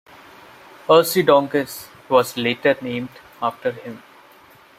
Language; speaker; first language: English; non-native, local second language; Malayalam